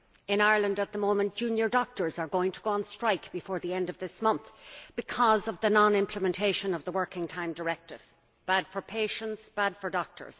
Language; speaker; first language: English; native; English